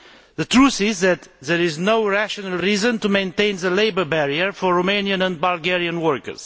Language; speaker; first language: English; non-native, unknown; Romanian